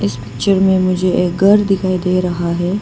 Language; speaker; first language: Hindi; non-native, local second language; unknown